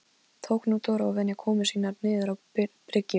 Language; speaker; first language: Icelandic; non-native, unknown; Polish